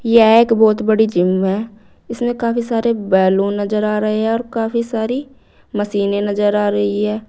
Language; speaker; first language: Hindi; native; Hindi